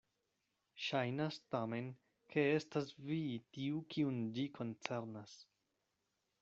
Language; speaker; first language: Esperanto; non-native, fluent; Spanish